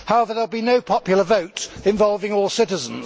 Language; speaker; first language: English; native; English